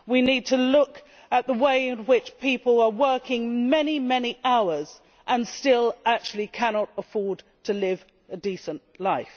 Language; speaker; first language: English; native; English